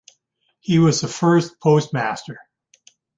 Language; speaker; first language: English; native; English